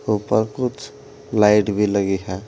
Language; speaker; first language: Hindi; native; Hindi